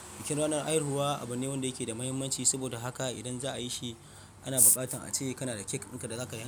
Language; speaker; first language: Hausa; non-native, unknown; Yoruba